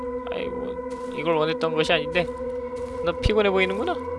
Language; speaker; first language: Korean; native; Korean